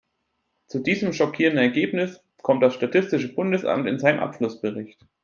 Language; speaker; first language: German; native; German